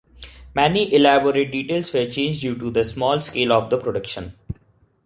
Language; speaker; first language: English; non-native, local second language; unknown